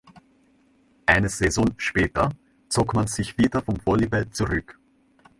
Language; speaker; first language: German; non-native, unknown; Catalan